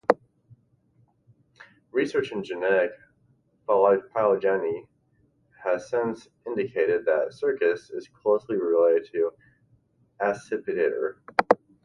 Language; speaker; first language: English; native; English